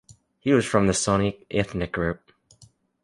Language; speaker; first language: English; native; English